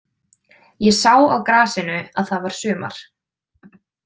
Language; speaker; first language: Icelandic; native; Icelandic